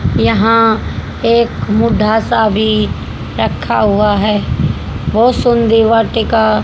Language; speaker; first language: Hindi; native; Hindi